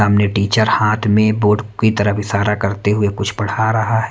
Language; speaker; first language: Hindi; native; Hindi